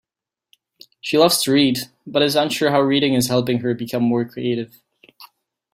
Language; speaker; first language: English; native; English